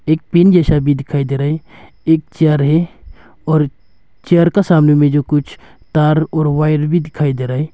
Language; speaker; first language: Hindi; non-native, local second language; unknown